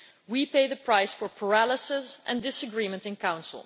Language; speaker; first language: English; non-native, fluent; Dutch